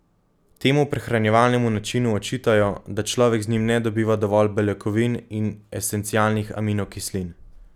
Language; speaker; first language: Slovenian; native; Slovenian